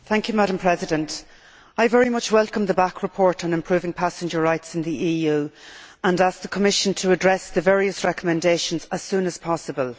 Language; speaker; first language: English; native; English